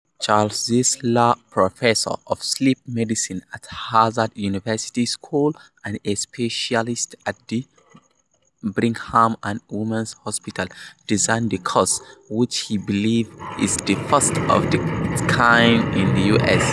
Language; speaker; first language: English; non-native, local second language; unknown